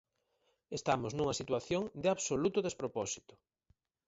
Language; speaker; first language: Galician; native; Galician